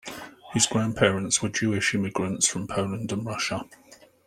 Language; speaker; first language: English; native; English